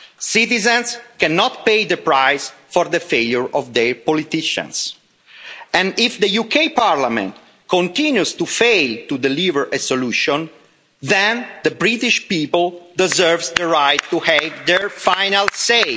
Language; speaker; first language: English; non-native, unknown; Italian